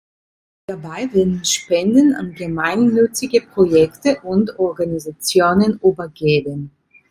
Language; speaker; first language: German; non-native, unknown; Italian